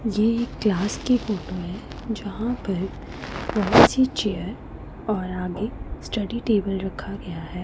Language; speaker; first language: Hindi; non-native, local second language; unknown